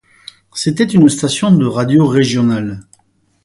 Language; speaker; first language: French; native; French